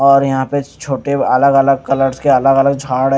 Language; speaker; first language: Hindi; non-native, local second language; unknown